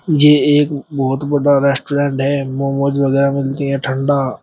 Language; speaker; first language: Hindi; native; Hindi